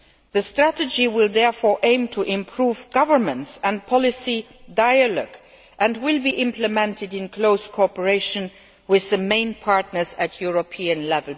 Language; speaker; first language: English; non-native, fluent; Luxembourgish